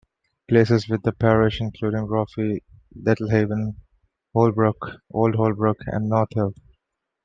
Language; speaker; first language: English; non-native, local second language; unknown